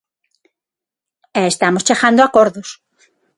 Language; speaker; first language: Galician; non-native, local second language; Spanish